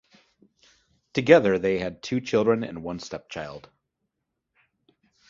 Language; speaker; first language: English; native; English